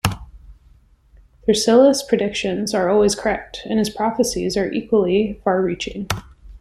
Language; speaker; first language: English; native; English